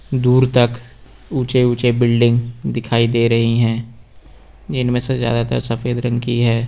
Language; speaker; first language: Hindi; native; Hindi